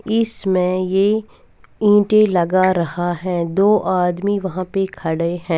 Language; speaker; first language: Hindi; non-native, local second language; Punjabi